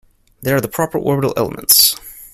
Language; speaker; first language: English; native; English